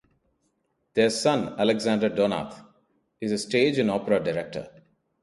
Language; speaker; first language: English; non-native, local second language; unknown